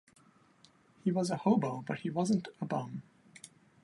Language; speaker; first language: English; native; English